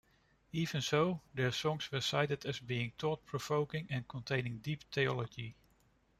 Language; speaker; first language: English; non-native, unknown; Dutch